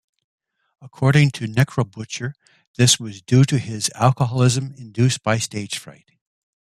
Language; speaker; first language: English; native; English